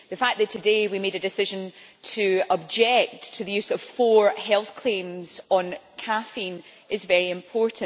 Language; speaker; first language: English; native; English